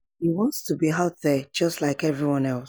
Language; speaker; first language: English; non-native, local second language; Yoruba